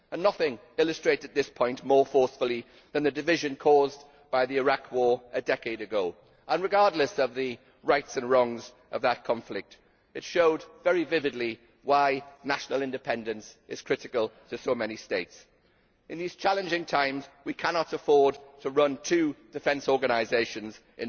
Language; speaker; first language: English; native; English